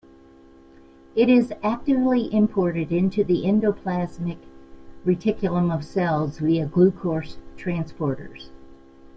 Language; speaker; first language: English; native; English